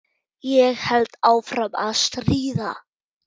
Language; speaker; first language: Icelandic; non-native, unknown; German